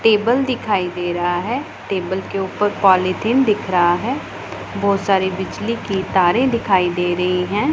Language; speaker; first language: Hindi; non-native, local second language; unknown